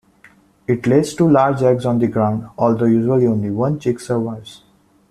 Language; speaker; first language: English; non-native, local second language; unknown